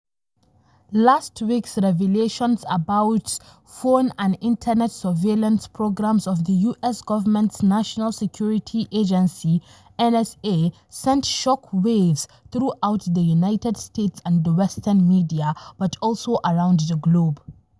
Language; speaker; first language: English; non-native, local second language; Hausa